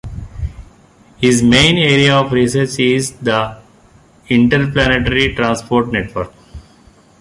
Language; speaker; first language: English; non-native, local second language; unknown